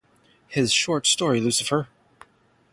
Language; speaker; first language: English; native; English